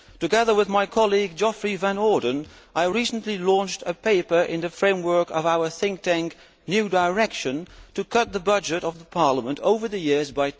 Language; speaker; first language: English; non-native, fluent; Dutch